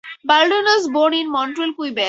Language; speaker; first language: English; native; English